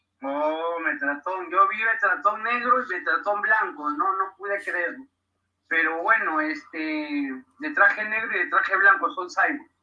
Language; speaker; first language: Spanish; native; Spanish